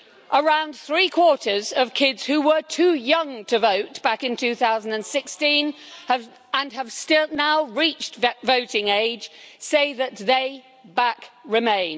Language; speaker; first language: English; native; English